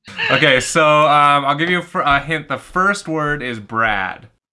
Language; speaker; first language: English; native; English